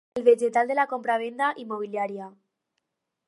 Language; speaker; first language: Catalan; non-native, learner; Spanish